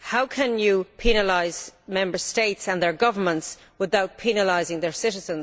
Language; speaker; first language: English; native; English